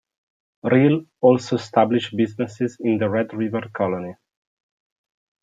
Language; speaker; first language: English; non-native, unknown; Italian